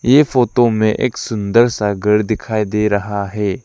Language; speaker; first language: Hindi; non-native, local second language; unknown